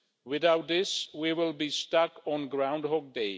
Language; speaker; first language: English; non-native, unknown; Czech